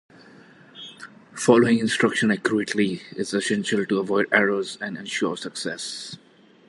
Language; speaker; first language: English; non-native, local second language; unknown